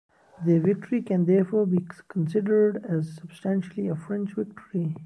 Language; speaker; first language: English; non-native, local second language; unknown